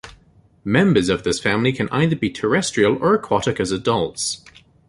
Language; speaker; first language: English; native; English